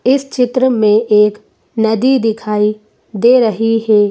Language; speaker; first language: Hindi; native; Hindi